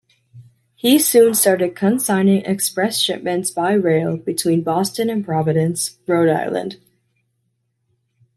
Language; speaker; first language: English; native; English